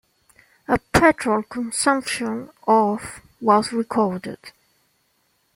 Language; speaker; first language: English; non-native, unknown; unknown